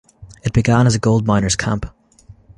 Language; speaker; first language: English; native; English